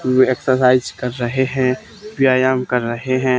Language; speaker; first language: Hindi; native; Hindi